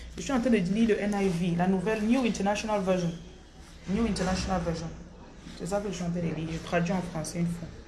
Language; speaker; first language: French; non-native, local second language; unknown